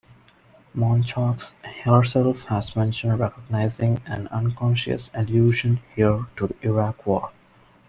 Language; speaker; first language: English; non-native, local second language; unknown